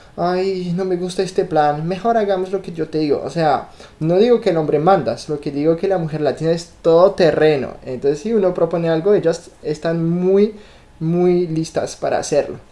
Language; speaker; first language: Spanish; non-native, fluent; French